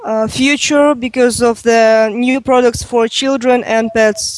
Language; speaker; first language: English; non-native, fluent; Russian